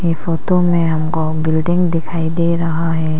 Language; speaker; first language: Hindi; non-native, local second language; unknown